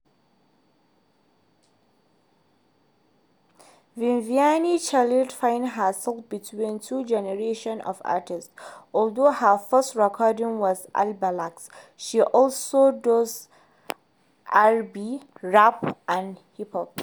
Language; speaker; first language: English; non-native, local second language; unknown